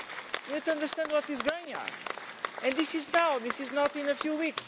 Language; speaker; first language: English; non-native, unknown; Portuguese